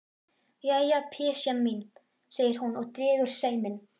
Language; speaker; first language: Icelandic; native; Icelandic